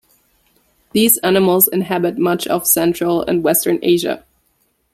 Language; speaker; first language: English; non-native, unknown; German